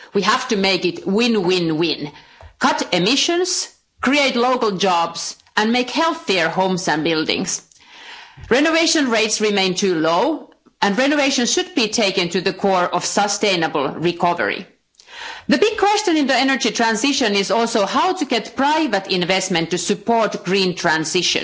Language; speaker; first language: English; non-native, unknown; Finnish